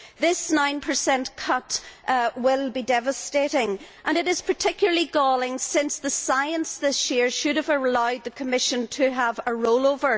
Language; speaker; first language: English; native; English